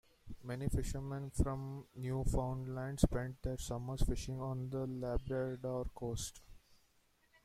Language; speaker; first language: English; non-native, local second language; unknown